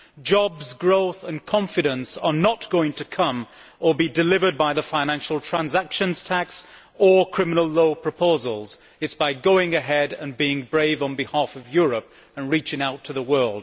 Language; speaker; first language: English; native; English